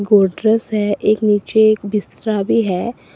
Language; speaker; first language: Hindi; non-native, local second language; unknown